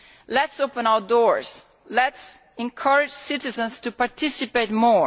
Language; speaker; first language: English; non-native, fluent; Italian